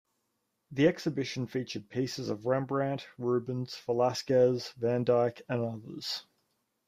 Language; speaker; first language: English; native; English